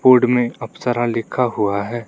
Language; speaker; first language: Hindi; non-native, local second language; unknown